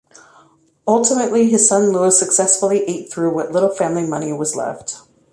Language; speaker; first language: English; native; English